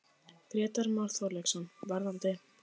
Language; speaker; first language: Icelandic; native; Icelandic